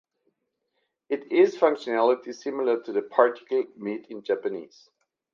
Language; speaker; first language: English; non-native, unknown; German